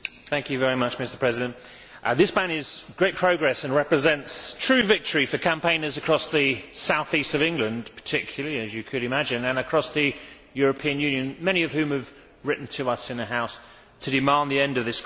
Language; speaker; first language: English; native; English